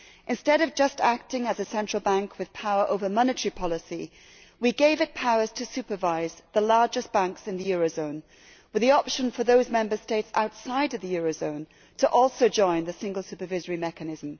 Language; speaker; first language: English; native; English